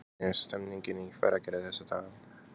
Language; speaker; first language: Icelandic; non-native, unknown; Polish